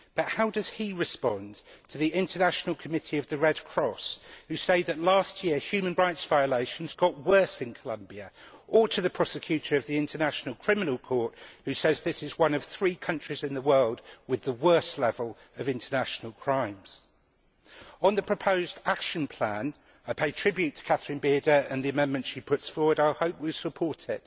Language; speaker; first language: English; native; English